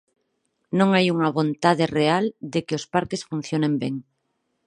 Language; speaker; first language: Galician; non-native, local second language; Spanish